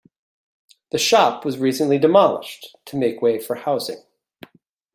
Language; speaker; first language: English; native; English